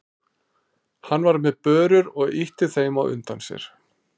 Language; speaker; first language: Icelandic; native; Icelandic